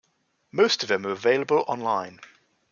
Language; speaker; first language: English; native; English